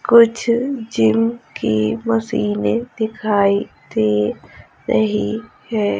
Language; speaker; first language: Hindi; native; Hindi